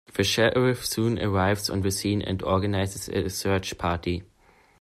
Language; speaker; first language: English; non-native, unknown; German